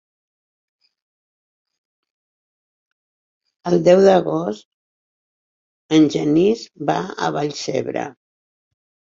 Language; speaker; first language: Catalan; non-native, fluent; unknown